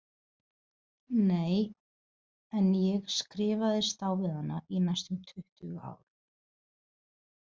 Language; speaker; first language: Icelandic; non-native, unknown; Portuguese